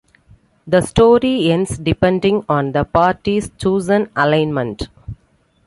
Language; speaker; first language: English; non-native, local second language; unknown